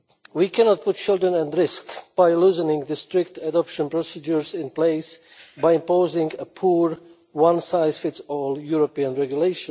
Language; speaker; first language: English; non-native, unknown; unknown